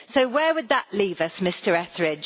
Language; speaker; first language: English; native; English